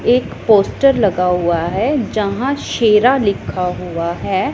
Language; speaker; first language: Hindi; non-native, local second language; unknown